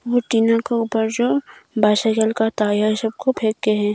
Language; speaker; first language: Hindi; non-native, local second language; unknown